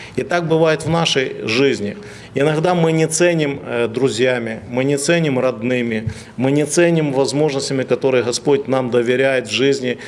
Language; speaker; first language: Russian; non-native, local second language; Ukrainian